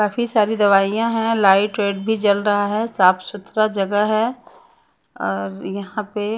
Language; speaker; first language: Hindi; non-native, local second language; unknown